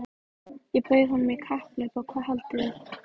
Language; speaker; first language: Icelandic; native; Icelandic